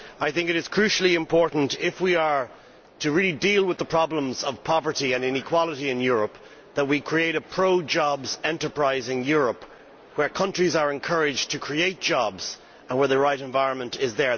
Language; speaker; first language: English; native; English